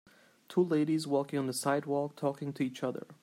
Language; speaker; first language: English; non-native, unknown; Turkish